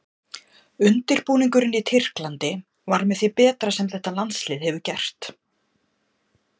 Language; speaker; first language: Icelandic; native; Icelandic